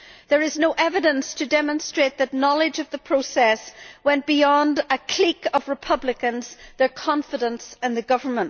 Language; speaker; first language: English; native; English